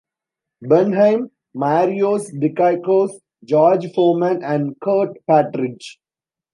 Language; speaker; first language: English; non-native, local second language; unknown